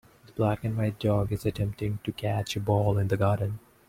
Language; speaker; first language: English; non-native, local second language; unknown